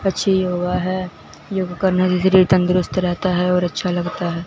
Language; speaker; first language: Hindi; non-native, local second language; Punjabi